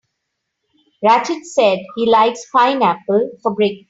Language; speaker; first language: English; non-native, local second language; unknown